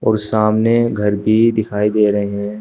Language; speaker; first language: Hindi; native; Hindi